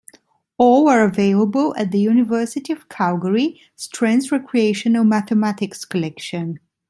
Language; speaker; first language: English; non-native, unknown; Italian